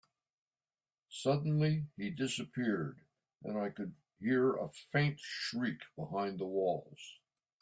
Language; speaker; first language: English; native; English